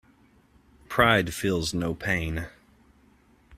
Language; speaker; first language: English; native; English